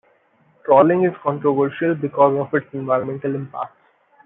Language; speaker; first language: English; non-native, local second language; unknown